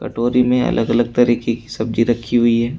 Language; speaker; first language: Hindi; native; Hindi